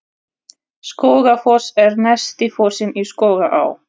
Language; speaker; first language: Icelandic; non-native, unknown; Russian